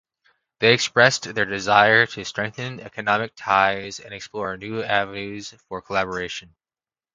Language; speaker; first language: English; native; English